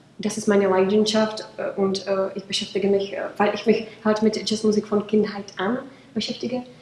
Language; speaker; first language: German; non-native, fluent; Czech